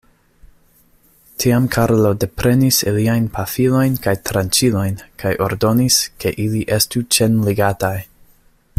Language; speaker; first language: Esperanto; non-native, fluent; English